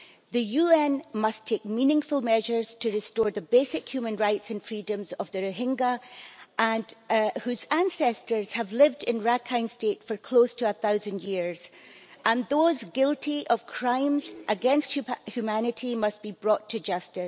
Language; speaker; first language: English; native; English